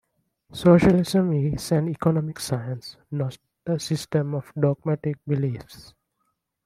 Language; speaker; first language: English; non-native, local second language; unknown